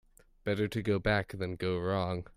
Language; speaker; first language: English; native; English